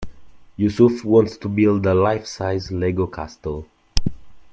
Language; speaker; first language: English; non-native, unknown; Italian